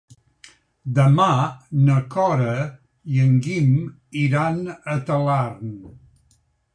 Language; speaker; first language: Catalan; native; Catalan